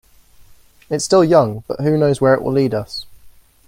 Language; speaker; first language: English; native; English